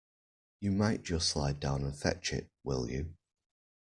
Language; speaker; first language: English; native; English